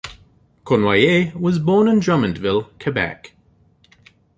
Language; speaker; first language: English; native; English